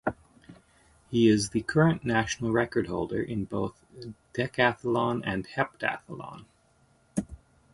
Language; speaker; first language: English; native; English